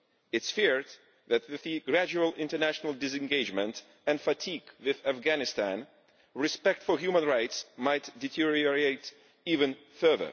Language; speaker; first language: English; non-native, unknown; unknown